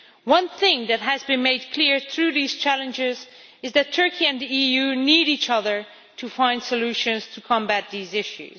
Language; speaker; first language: English; non-native, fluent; Dutch